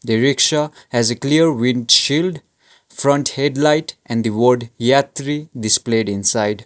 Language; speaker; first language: English; non-native, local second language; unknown